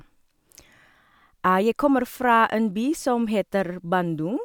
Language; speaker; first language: Norwegian; non-native, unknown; Indonesian